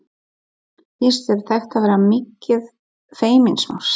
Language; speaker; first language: Icelandic; non-native, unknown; Polish